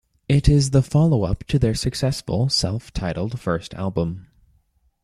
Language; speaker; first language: English; native; English